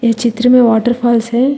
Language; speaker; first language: Hindi; non-native, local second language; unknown